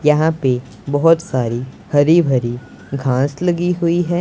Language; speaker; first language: Hindi; non-native, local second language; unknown